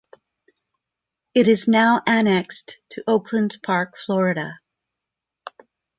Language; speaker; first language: English; non-native, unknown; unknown